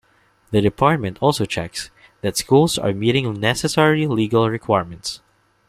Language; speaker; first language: English; non-native, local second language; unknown